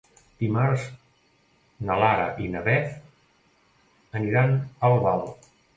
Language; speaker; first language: Catalan; native; Catalan